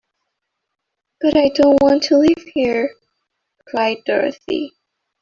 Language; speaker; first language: English; non-native, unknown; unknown